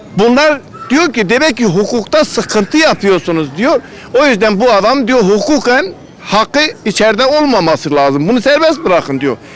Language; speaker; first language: Turkish; non-native, local second language; Kurdish